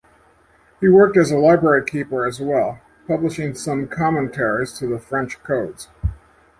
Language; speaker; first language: English; native; English